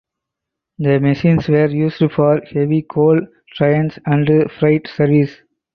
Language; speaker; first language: English; non-native, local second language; Tamil